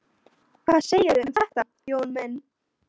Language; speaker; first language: Icelandic; non-native, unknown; Polish